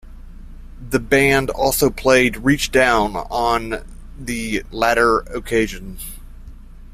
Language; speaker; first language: English; native; English